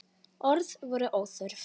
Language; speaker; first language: Icelandic; native; Icelandic